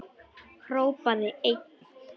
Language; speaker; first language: Icelandic; non-native, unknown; Polish